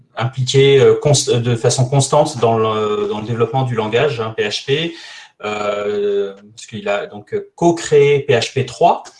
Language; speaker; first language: French; native; French